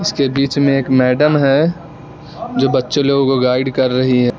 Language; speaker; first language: Hindi; non-native, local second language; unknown